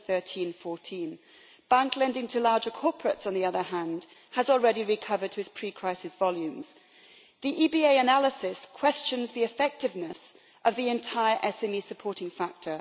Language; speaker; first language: English; native; English